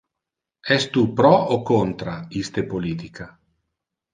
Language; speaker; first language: Interlingua; non-native, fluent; Italian